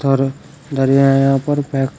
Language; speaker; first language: Hindi; native; Hindi